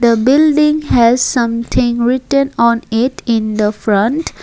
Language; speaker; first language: English; non-native, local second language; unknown